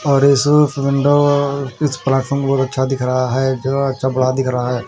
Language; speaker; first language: Hindi; non-native, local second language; Punjabi